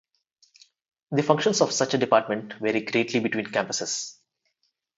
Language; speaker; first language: English; non-native, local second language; Telugu